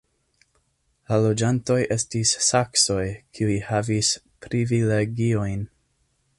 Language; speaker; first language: Esperanto; non-native, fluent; English